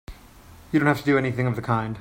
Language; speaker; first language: English; native; English